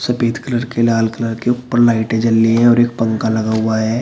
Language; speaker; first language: Hindi; native; Hindi